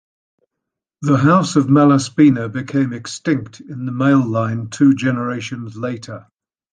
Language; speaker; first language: English; native; English